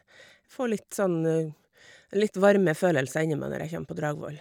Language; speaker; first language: Norwegian; native; Norwegian